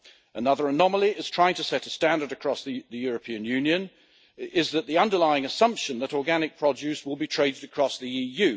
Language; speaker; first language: English; native; English